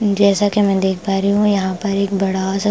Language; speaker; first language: Hindi; non-native, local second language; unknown